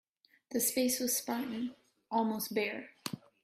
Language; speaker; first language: English; native; English